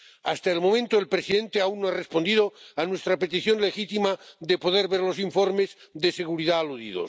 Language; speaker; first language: Spanish; non-native, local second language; Catalan